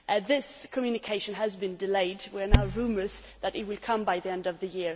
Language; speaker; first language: English; native; English